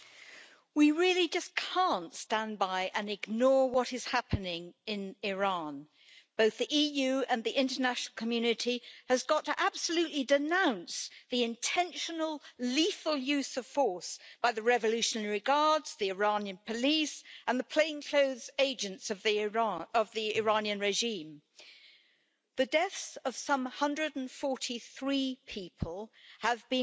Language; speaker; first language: English; native; English